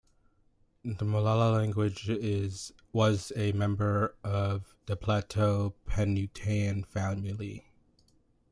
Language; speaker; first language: English; native; English